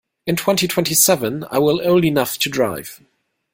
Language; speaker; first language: English; non-native, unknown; German